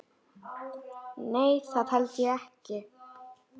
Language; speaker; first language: Icelandic; native; Icelandic